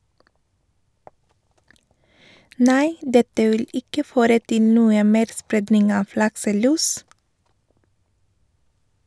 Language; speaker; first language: Norwegian; non-native, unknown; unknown